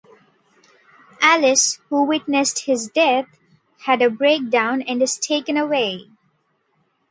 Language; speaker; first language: English; non-native, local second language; Telugu